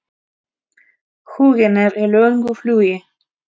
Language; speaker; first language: Icelandic; non-native, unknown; Russian